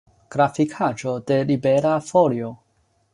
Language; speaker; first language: Esperanto; non-native, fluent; Chinese